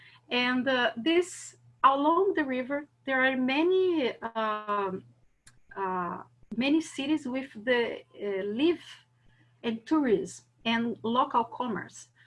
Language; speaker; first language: English; non-native, learner; Portuguese